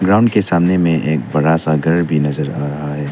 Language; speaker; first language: Hindi; non-native, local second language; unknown